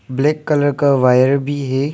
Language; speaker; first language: Hindi; early bilingual, other home language; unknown